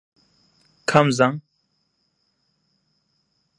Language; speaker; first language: English; non-native, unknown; Tibetan